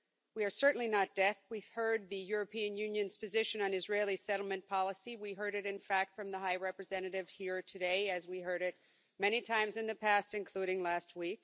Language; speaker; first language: English; non-native, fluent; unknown